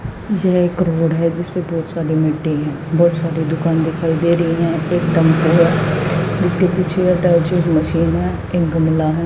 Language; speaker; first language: Hindi; native; Hindi